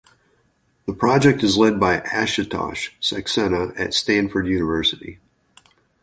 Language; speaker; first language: English; native; English